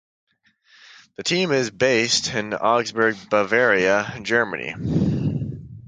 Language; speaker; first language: English; native; English